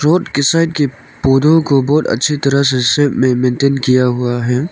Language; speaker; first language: Hindi; non-native, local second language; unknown